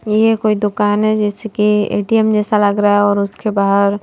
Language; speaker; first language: Hindi; native; Hindi